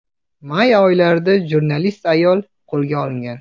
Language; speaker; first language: Uzbek; non-native, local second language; Kazakh